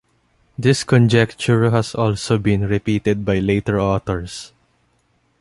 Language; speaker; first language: English; non-native, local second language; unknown